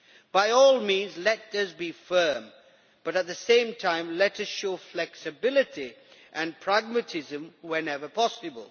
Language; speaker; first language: English; native; English